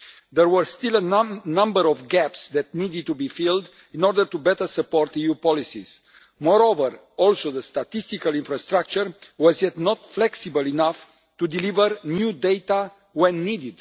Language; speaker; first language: English; non-native, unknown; Romanian